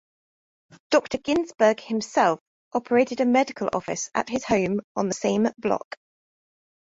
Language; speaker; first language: English; native; English